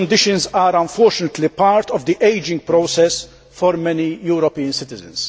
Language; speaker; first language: English; non-native, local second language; Maltese